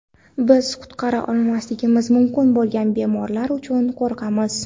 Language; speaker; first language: Uzbek; non-native, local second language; Kara-Kalpak